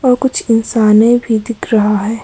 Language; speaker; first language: Hindi; early bilingual, other home language; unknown